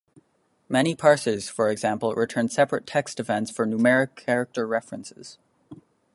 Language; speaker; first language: English; native; English